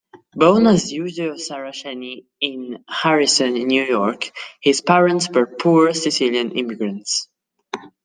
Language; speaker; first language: English; non-native, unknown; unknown